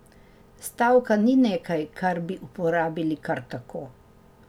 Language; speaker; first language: Slovenian; native; Slovenian